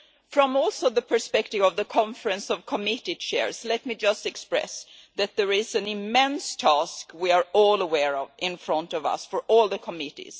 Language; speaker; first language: English; non-native, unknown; Swedish